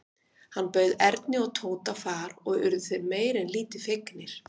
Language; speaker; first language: Icelandic; native; Icelandic